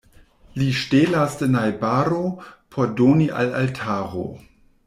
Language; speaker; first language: Esperanto; non-native, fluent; German